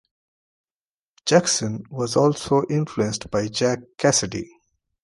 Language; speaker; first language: English; non-native, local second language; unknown